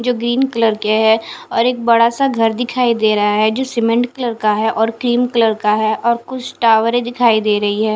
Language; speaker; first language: Hindi; non-native, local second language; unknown